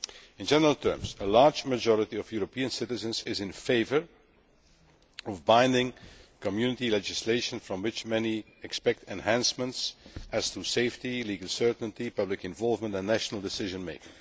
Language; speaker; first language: English; non-native, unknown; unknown